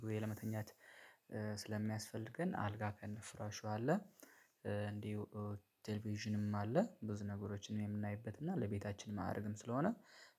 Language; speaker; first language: Amharic; native; Amharic